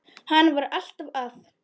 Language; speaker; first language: Icelandic; non-native, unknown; Polish